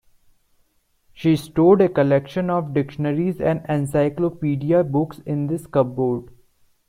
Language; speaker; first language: English; non-native, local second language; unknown